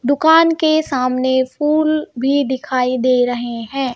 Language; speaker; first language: Hindi; native; Hindi